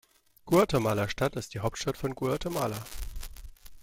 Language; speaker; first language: German; native; German